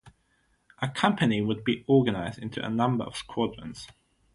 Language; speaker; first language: English; non-native, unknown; German